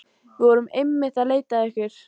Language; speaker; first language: Icelandic; native; Icelandic